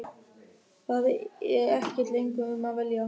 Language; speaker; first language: Icelandic; non-native, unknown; German